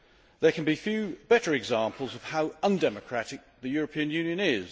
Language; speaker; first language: English; native; English